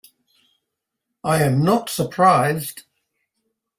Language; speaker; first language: English; native; English